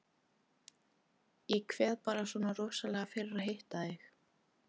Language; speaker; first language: Icelandic; non-native, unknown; Polish